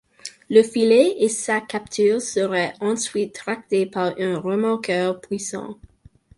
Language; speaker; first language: French; non-native, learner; English